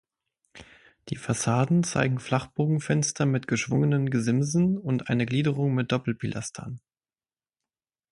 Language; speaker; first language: German; native; German